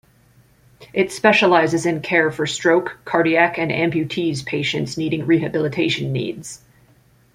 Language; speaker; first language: English; native; English